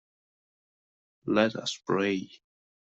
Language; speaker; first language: English; non-native, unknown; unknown